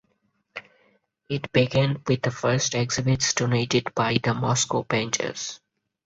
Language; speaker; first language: English; non-native, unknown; Bangla